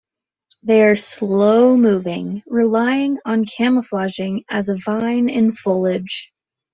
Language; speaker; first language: English; native; English